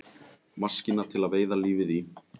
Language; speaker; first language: Icelandic; native; Icelandic